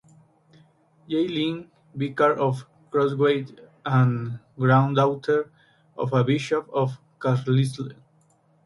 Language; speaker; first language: English; native; English